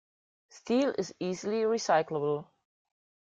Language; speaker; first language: English; non-native, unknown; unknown